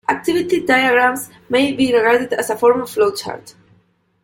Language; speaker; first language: English; non-native, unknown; Spanish